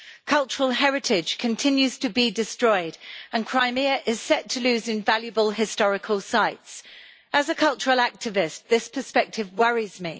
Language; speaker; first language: English; native; English